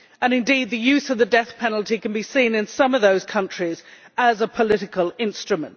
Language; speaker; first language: English; native; English